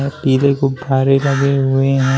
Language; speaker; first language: Hindi; native; Hindi